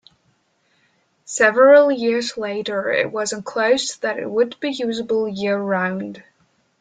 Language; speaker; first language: English; non-native, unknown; German